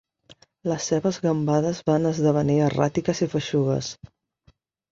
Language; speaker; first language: Catalan; non-native, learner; Spanish